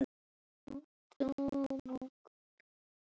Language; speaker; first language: Icelandic; native; Icelandic